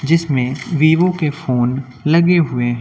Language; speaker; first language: Hindi; native; Hindi